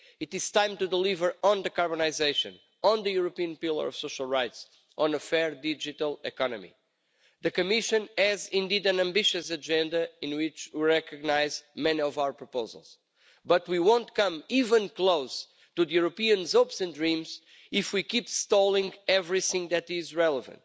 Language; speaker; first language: English; non-native, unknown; Portuguese